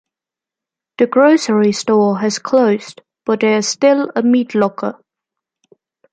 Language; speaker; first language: English; non-native, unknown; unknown